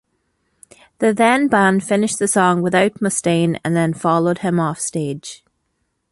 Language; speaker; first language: English; native; English